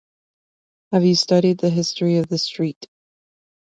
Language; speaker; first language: English; native; English